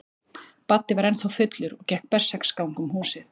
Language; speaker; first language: Icelandic; native; Icelandic